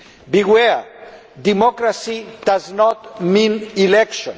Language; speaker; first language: English; non-native, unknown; Greek